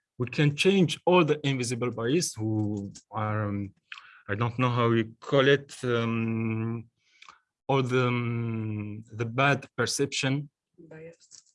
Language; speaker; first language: English; non-native, learner; French